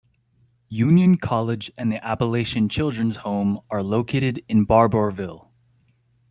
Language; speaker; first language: English; native; English